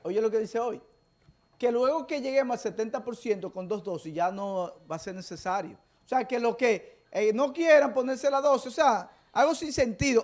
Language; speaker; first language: Spanish; native; Spanish